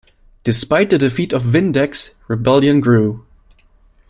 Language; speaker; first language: English; non-native, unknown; German